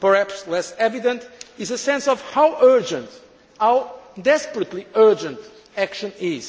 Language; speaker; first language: English; non-native, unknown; Portuguese